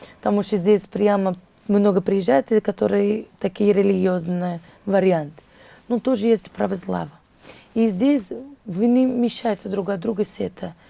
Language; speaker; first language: Russian; non-native, fluent; Portuguese